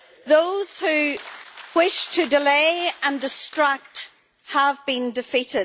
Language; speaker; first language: English; native; English